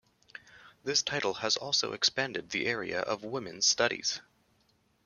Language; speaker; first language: English; native; English